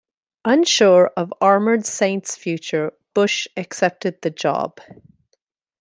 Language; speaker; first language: English; native; English